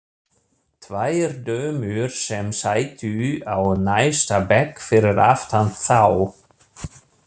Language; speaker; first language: Icelandic; non-native, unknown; German